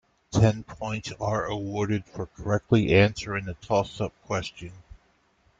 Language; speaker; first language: English; native; English